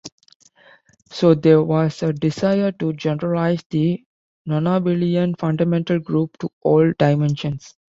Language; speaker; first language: English; non-native, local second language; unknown